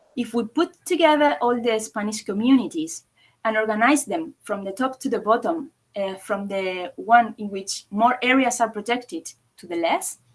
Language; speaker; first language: English; non-native, fluent; Spanish